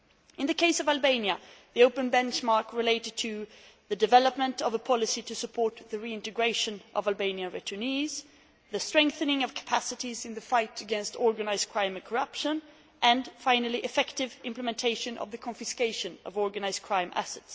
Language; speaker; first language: English; non-native, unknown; Swedish